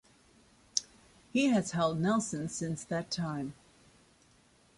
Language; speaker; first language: English; native; English